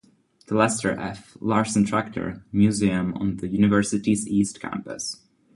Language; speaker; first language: English; non-native, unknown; Czech